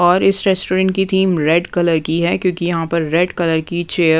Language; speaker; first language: Hindi; non-native, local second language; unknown